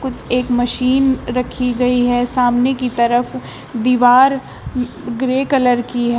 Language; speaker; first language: Hindi; native; Hindi